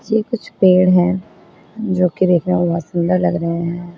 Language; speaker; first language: Hindi; native; Hindi